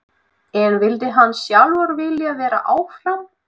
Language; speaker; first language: Icelandic; non-native, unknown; Russian